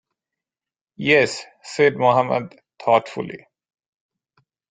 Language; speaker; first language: English; non-native, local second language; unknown